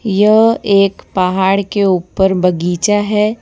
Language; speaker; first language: Hindi; non-native, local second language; Gujarati